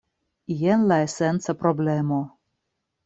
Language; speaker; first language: Esperanto; non-native, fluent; Russian